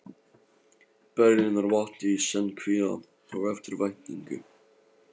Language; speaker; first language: Icelandic; non-native, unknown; Polish